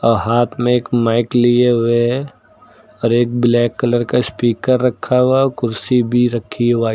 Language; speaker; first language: Hindi; native; Hindi